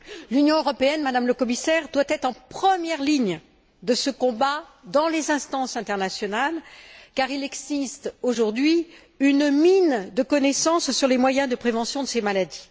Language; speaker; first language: French; native; French